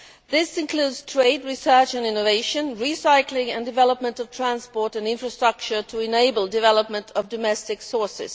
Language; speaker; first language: English; non-native, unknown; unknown